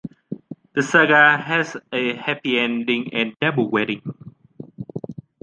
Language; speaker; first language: English; native; English